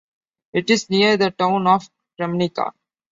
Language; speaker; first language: English; non-native, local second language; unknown